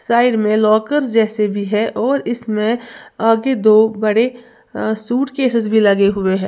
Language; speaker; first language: Hindi; native; Hindi